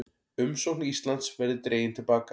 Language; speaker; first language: Icelandic; native; Icelandic